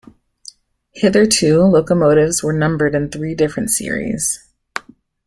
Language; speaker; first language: English; native; English